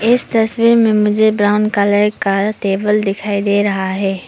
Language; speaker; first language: Hindi; non-native, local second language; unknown